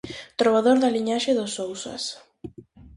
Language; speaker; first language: Galician; native; Galician